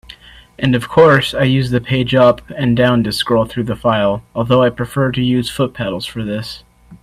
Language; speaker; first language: English; native; English